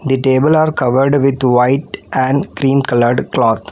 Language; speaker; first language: English; non-native, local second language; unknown